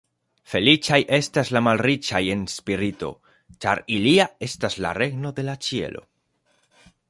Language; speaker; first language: Esperanto; non-native, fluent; Spanish